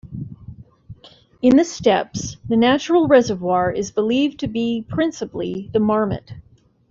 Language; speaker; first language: English; native; English